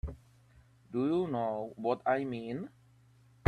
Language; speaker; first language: English; native; English